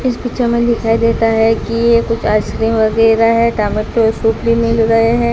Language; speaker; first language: Hindi; non-native, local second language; Gujarati